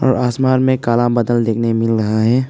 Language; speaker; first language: Hindi; non-native, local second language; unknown